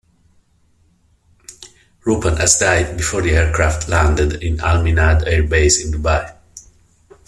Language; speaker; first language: English; non-native, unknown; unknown